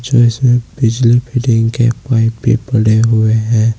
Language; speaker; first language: Hindi; native; Hindi